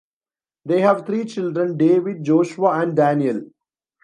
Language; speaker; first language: English; non-native, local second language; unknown